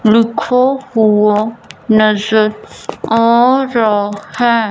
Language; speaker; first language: Hindi; non-native, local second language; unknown